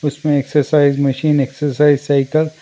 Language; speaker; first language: Hindi; non-native, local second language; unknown